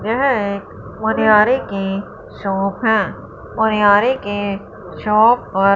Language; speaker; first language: Hindi; non-native, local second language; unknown